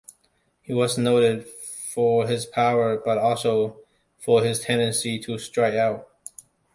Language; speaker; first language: English; non-native, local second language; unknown